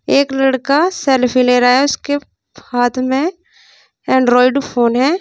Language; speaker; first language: Hindi; native; Hindi